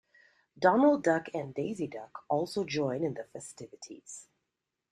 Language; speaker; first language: English; native; English